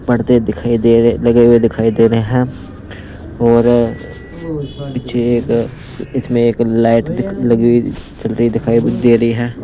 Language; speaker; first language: Hindi; non-native, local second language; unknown